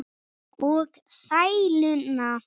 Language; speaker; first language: Icelandic; non-native, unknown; English